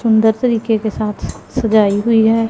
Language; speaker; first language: Hindi; non-native, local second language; Punjabi